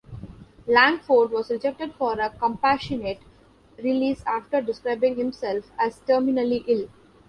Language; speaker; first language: English; non-native, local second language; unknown